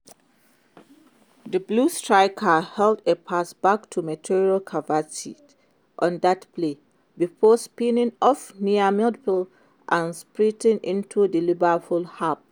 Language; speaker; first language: English; non-native, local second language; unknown